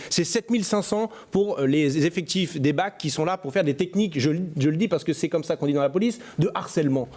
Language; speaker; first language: French; native; French